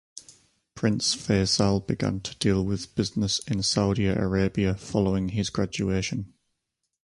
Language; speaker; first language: English; native; English